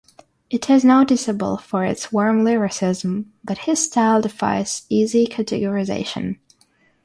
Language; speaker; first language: English; non-native, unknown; Russian